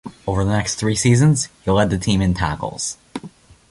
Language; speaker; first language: English; native; English